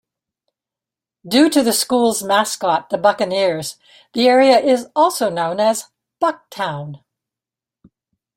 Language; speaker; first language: English; native; English